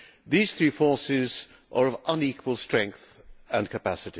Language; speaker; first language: English; non-native, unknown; Hungarian